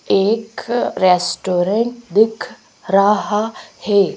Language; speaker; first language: Hindi; native; Hindi